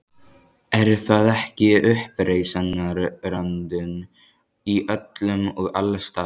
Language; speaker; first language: Icelandic; native; Icelandic